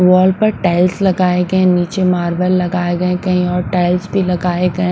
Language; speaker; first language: Hindi; non-native, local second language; Punjabi